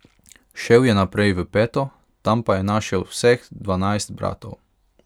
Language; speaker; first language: Slovenian; non-native, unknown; Hungarian